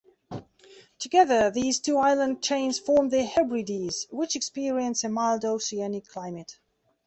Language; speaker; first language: English; non-native, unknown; Belarusian